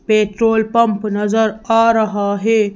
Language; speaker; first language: Hindi; native; Hindi